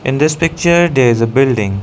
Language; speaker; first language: English; non-native, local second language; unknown